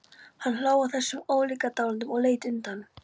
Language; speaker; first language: Icelandic; non-native, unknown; Polish